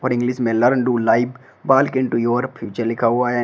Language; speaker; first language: Hindi; native; Hindi